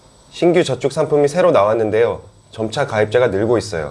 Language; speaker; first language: Korean; early bilingual, heritage; Korean